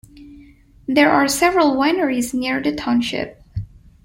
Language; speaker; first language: English; non-native, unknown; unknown